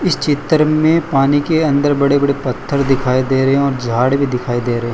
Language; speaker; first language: Hindi; non-native, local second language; Gujarati